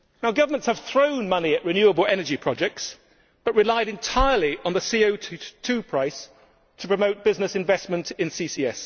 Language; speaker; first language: English; native; English